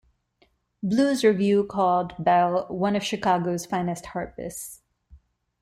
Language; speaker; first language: English; non-native, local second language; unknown